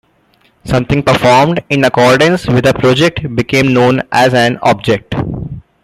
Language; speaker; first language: English; non-native, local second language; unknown